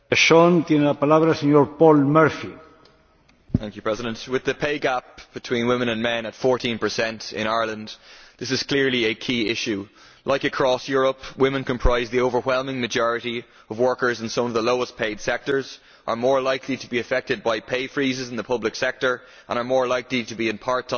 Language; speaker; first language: English; native; English